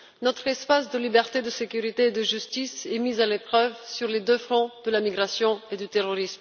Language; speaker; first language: French; non-native, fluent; Bulgarian